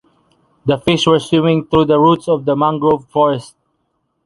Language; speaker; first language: English; non-native, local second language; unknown